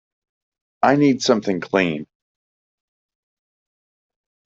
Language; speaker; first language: English; native; English